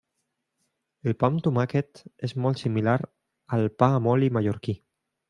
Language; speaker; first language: Catalan; non-native, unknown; Spanish